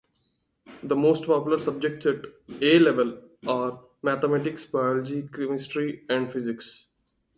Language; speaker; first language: English; non-native, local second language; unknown